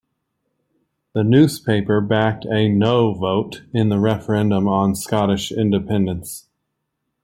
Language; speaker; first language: English; native; English